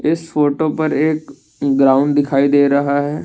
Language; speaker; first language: Hindi; non-native, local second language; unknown